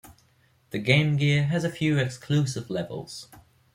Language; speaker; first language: English; non-native, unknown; German